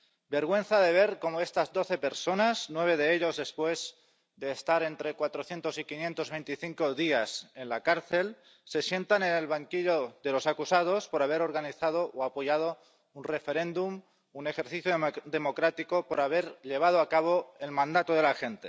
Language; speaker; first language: Spanish; non-native, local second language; Catalan